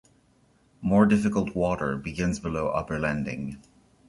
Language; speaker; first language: English; non-native, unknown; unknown